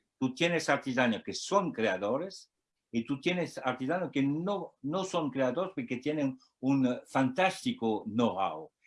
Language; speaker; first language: Spanish; non-native, learner; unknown